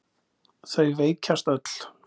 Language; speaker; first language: Icelandic; native; Icelandic